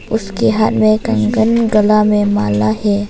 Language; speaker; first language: Hindi; non-native, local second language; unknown